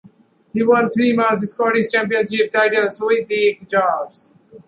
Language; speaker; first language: English; native; English